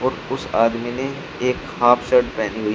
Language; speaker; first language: Hindi; native; Hindi